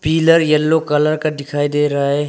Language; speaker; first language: Hindi; non-native, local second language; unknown